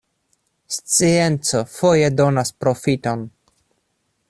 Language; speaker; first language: Esperanto; non-native, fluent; Russian